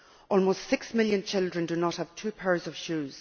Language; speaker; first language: English; native; English